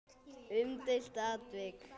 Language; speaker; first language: Icelandic; native; Icelandic